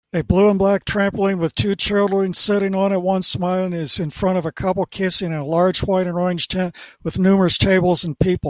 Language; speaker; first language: English; native; English